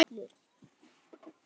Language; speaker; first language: Icelandic; native; Icelandic